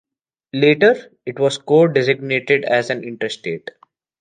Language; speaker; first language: English; non-native, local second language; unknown